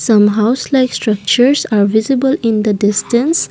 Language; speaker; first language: English; non-native, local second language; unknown